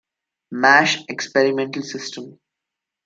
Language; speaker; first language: English; non-native, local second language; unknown